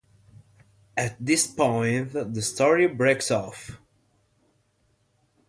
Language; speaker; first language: English; non-native, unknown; Italian